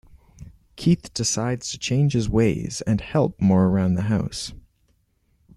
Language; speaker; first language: English; native; English